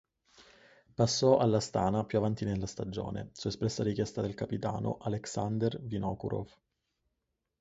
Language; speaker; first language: Italian; native; Italian